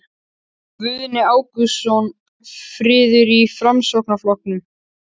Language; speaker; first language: Icelandic; native; Icelandic